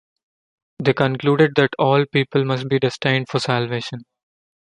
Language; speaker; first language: English; non-native, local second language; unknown